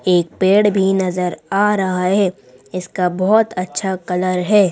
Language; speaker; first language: Hindi; native; Hindi